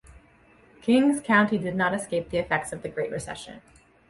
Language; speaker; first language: English; native; English